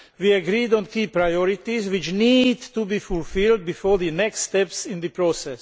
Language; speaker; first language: English; non-native, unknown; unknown